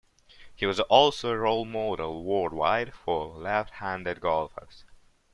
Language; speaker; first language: English; non-native, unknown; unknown